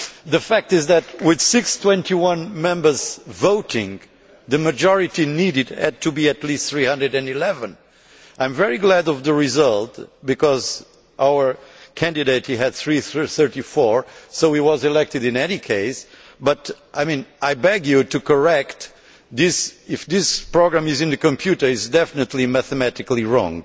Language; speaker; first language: English; non-native, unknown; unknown